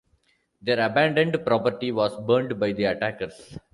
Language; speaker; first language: English; non-native, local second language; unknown